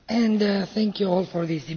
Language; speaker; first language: English; non-native, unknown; Romanian